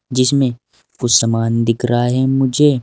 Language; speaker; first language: Hindi; native; Hindi